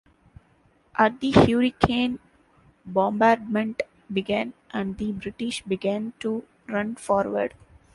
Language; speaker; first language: English; non-native, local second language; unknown